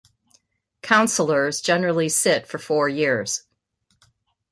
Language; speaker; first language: English; native; English